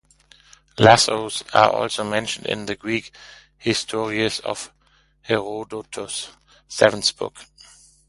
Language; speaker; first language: English; non-native, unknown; German